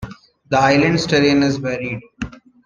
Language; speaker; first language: English; non-native, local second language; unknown